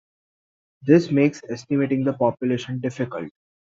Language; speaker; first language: English; non-native, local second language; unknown